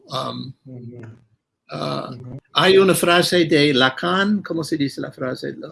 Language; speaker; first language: Spanish; non-native, fluent; English